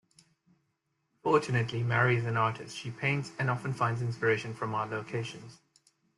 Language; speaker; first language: English; native; English